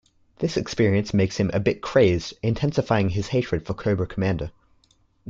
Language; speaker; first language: English; native; English